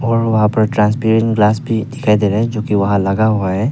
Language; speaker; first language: Hindi; non-native, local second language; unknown